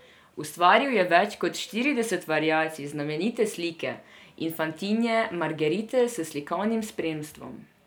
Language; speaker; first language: Slovenian; non-native, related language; Serbian